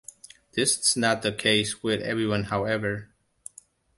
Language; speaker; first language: English; non-native, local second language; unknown